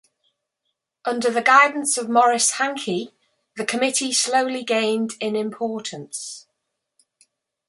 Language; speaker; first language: English; native; English